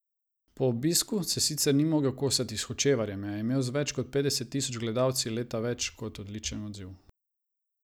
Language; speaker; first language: Slovenian; non-native, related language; Croatian